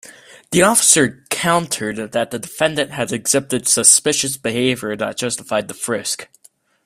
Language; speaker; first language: English; native; English